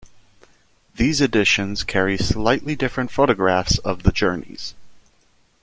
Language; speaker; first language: English; native; English